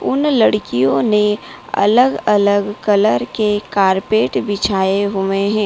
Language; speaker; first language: Hindi; native; Hindi